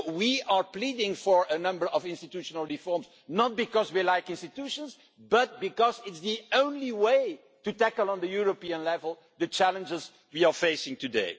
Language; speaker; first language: English; non-native, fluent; Dutch